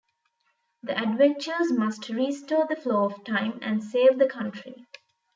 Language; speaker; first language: English; non-native, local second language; Tamil